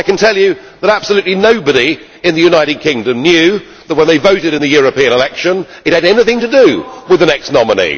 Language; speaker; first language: English; native; English